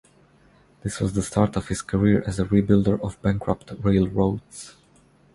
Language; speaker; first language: English; non-native, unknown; Croatian